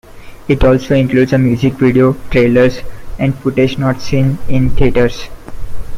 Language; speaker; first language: English; non-native, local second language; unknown